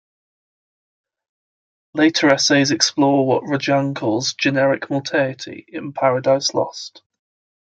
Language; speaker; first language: English; native; English